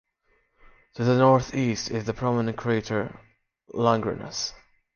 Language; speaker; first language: English; native; English